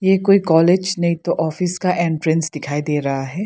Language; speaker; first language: Hindi; non-native, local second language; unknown